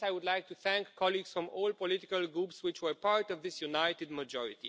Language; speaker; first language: English; non-native, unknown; Romanian